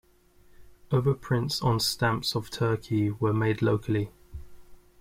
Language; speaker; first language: English; native; English